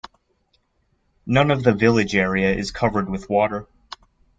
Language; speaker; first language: English; native; English